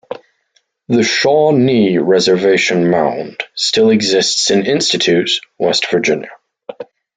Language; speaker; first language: English; native; English